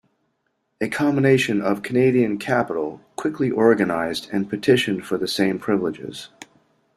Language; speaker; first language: English; native; English